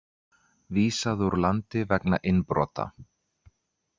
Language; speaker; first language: Icelandic; native; Icelandic